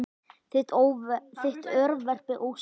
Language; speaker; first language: Icelandic; native; Icelandic